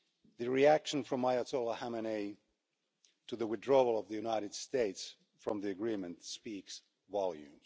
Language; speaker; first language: English; non-native, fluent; Finnish